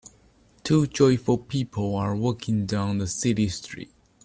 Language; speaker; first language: English; non-native, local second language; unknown